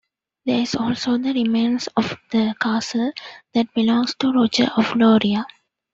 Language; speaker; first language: English; non-native, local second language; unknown